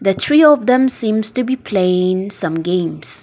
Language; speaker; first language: English; non-native, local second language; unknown